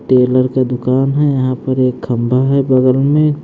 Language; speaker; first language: Hindi; native; Hindi